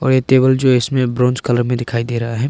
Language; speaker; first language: Hindi; non-native, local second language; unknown